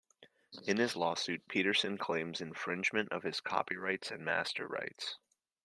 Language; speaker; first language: English; native; English